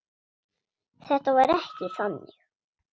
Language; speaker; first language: Icelandic; non-native, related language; Swedish